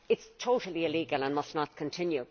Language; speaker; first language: English; native; English